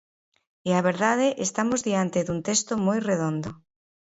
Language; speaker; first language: Galician; native; Galician